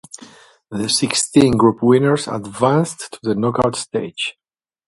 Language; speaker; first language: English; non-native, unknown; Basque